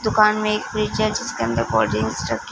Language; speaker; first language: Hindi; non-native, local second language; Punjabi